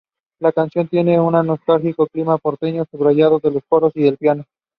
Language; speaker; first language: English; non-native, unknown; Spanish